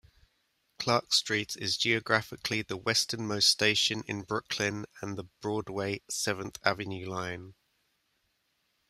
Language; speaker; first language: English; native; English